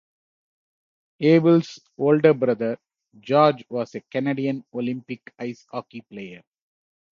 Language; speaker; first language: English; non-native, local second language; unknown